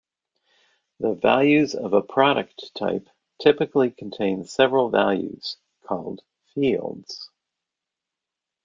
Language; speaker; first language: English; native; English